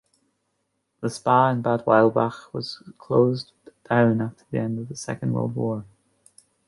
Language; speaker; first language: English; native; English